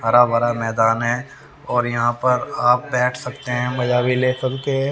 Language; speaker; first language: Hindi; native; Hindi